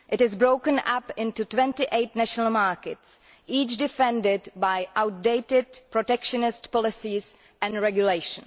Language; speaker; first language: English; non-native, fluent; Czech